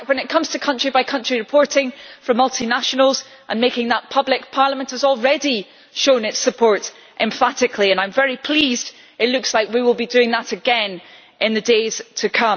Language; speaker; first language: English; native; English